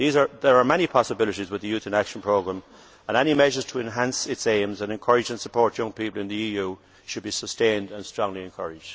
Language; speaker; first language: English; native; English